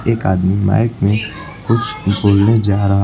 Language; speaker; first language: Hindi; native; Hindi